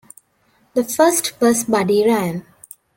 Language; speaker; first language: English; non-native, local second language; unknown